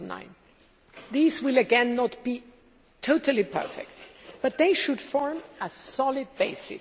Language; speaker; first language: English; non-native, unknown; German